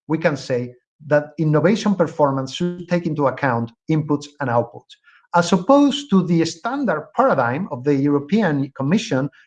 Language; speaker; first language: English; non-native, fluent; Spanish